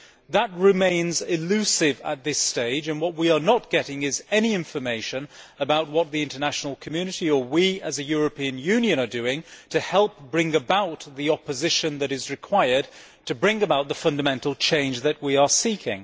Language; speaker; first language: English; native; English